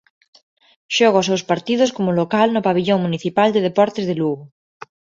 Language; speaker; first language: Galician; non-native, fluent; Spanish